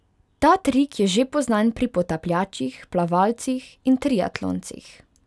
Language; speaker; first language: Slovenian; non-native, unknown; Hungarian